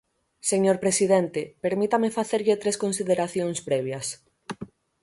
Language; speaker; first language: Galician; native; Galician